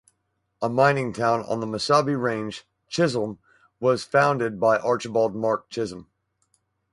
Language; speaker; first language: English; native; English